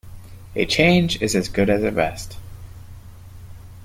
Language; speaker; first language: English; native; English